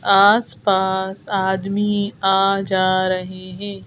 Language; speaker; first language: Hindi; native; Hindi